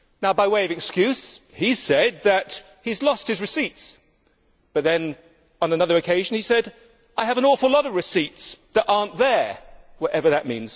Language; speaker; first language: English; native; English